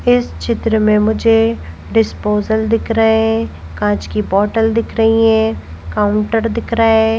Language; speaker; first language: Hindi; native; Hindi